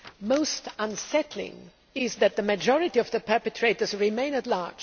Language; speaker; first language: English; non-native, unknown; German